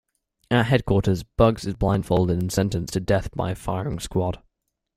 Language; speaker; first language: English; native; English